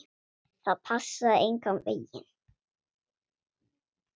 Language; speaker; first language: Icelandic; non-native, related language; Swedish